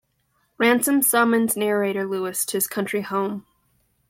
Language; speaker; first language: English; native; English